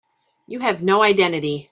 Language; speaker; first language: English; native; English